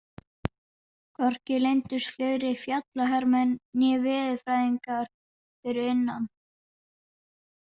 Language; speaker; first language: Icelandic; non-native, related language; Danish